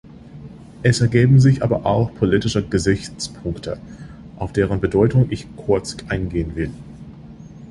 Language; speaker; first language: German; non-native, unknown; English